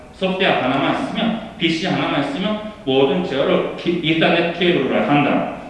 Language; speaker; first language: Korean; early bilingual, heritage; Korean